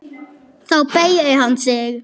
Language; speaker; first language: Icelandic; non-native, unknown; German